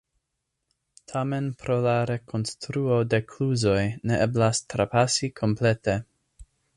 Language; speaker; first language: Esperanto; non-native, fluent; English